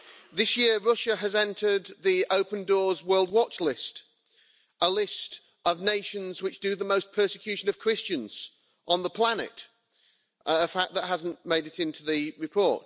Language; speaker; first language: English; native; English